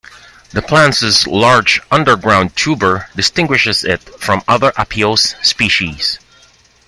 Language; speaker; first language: English; non-native, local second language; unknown